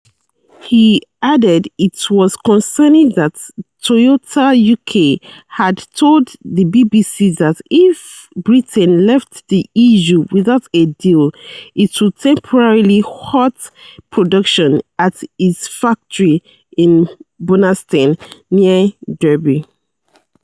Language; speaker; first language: English; non-native, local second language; Yoruba